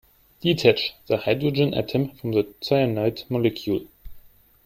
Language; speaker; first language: English; non-native, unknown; German